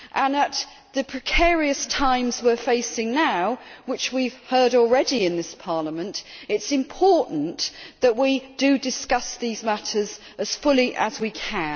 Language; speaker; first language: English; native; English